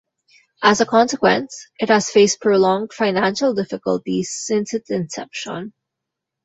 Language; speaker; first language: English; non-native, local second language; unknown